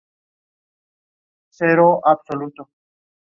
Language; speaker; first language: English; non-native, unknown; Spanish